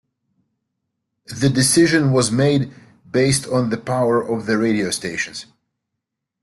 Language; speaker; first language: English; native; English